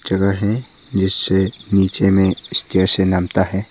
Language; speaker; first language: Hindi; early bilingual, other home language; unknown